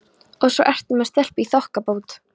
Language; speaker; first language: Icelandic; non-native, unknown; Polish